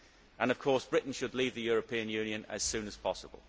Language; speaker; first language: English; native; English